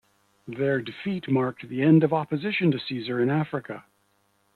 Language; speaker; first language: English; native; English